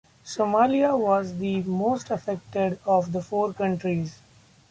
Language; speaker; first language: English; non-native, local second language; Marathi